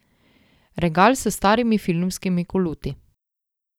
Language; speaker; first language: Slovenian; native; Slovenian